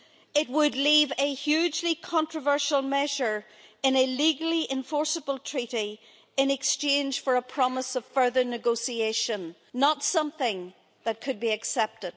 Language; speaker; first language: English; native; English